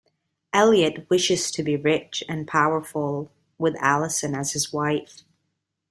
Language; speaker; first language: English; non-native, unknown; Italian